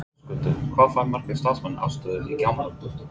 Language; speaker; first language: Icelandic; non-native, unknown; English